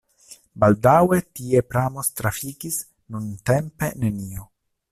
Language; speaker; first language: Esperanto; non-native, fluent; Italian